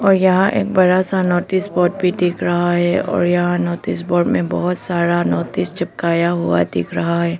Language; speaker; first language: Hindi; non-native, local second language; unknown